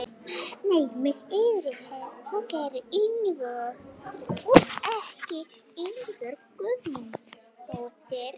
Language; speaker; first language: Icelandic; non-native, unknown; Polish